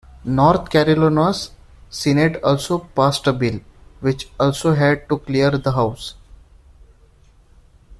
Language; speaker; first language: English; non-native, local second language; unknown